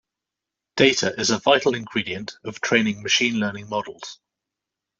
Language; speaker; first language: English; native; English